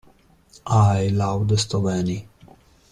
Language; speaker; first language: English; non-native, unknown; Italian